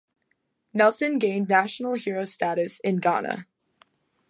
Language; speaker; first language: English; native; English